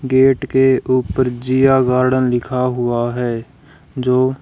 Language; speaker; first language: Hindi; native; Hindi